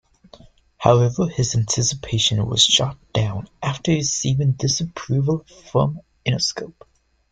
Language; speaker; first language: English; native; English